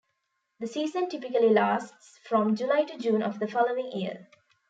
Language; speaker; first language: English; non-native, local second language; Tamil